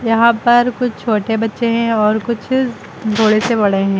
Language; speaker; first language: Hindi; native; Hindi